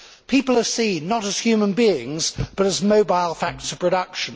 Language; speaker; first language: English; native; English